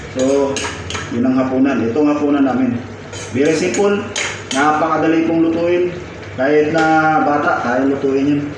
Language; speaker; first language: Filipino; non-native, local second language; Cebuano